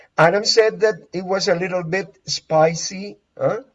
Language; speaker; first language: English; non-native, fluent; Spanish